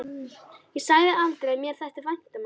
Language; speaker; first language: Icelandic; native; Icelandic